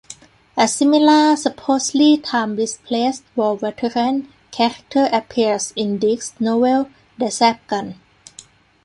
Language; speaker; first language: English; non-native, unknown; Thai